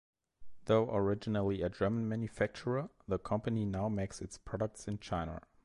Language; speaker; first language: English; non-native, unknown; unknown